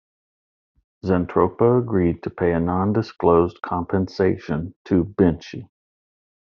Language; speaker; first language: English; native; English